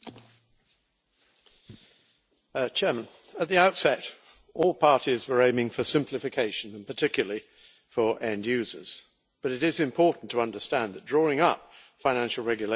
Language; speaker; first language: English; native; English